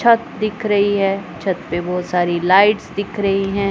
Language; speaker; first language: Hindi; non-native, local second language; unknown